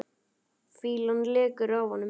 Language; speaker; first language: Icelandic; native; Icelandic